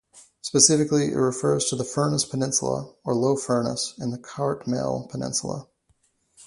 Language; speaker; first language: English; native; English